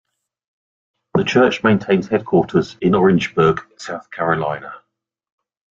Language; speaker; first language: English; native; English